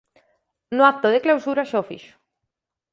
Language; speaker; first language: Galician; native; Galician